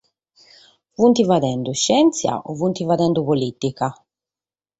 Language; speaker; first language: Sardinian; native; Sardinian